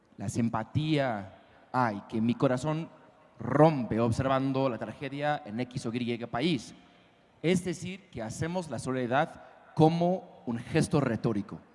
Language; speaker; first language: Spanish; non-native, fluent; English